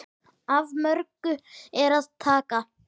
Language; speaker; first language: Icelandic; native; Icelandic